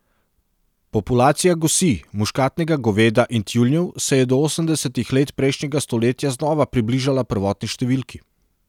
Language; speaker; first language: Slovenian; non-native, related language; Serbian